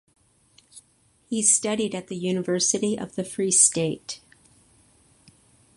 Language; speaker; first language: English; native; English